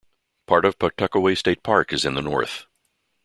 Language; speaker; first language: English; native; English